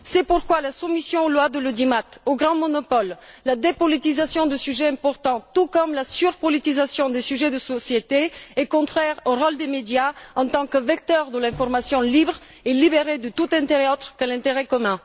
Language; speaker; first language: French; non-native, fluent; Bulgarian